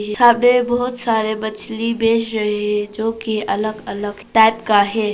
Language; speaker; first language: Hindi; non-native, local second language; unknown